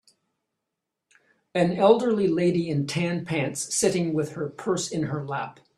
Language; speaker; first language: English; native; English